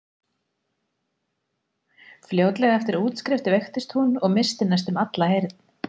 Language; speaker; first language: Icelandic; native; Icelandic